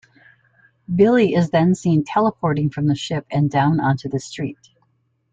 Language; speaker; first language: English; native; English